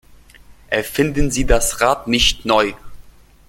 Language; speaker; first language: German; non-native, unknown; Russian